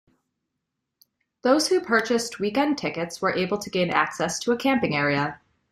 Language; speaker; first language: English; native; English